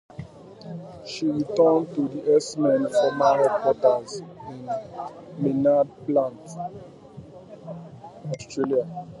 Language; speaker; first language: English; native; English